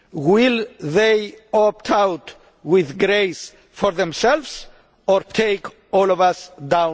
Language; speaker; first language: English; non-native, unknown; Greek